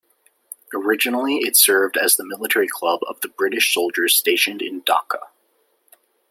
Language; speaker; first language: English; native; English